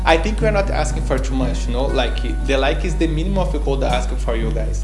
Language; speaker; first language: English; non-native, learner; Portuguese